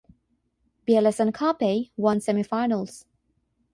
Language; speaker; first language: English; non-native, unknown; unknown